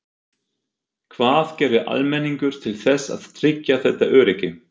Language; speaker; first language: Icelandic; non-native, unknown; German